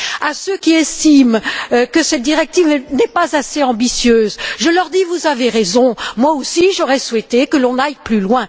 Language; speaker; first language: French; native; French